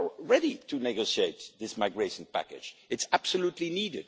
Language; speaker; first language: English; non-native, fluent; Dutch